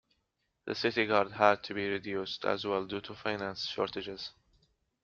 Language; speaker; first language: English; native; English